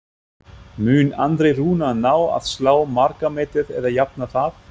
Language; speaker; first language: Icelandic; non-native, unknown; German